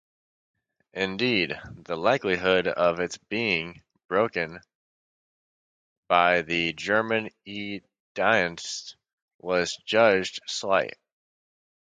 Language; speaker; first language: English; native; English